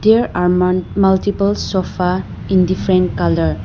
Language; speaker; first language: English; non-native, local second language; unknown